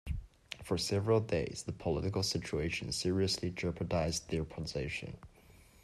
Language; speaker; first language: English; non-native, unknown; Chinese